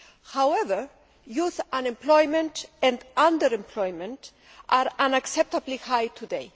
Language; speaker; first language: English; non-native, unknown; Greek